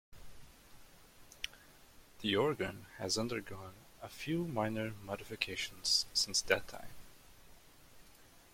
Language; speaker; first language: English; native; English